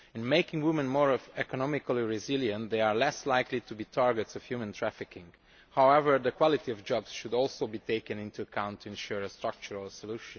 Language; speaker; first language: English; non-native, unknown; Romanian